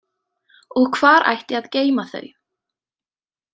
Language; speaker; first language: Icelandic; native; Icelandic